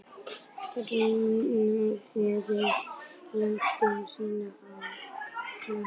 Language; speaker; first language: Icelandic; native; Icelandic